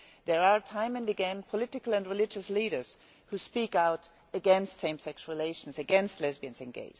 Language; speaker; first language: English; non-native, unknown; German